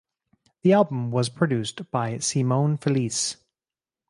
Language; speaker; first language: English; native; English